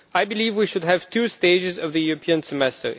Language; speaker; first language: English; non-native, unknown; Romanian